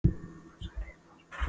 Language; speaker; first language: Icelandic; non-native, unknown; Polish